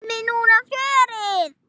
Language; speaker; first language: Icelandic; non-native, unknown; English